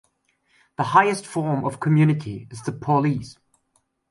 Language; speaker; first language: English; non-native, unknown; German